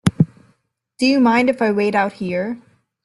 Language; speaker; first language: English; native; English